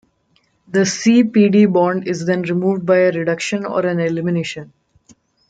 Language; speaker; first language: English; non-native, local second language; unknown